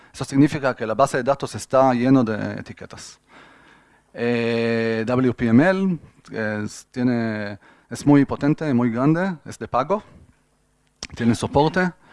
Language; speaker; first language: Spanish; non-native, fluent; Hebrew